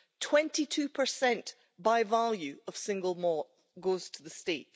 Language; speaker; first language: English; native; English